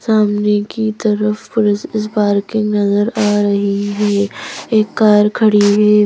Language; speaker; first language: Hindi; native; Hindi